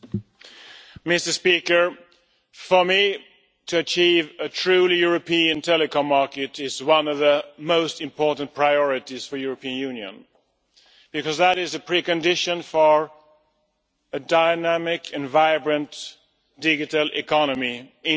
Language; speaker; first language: English; non-native, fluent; Swedish